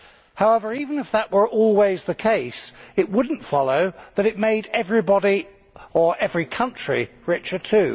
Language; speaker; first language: English; native; English